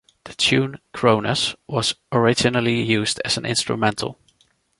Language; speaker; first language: English; non-native, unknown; Dutch